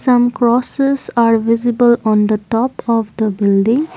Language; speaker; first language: English; non-native, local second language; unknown